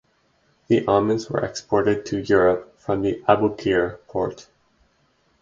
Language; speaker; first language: English; native; English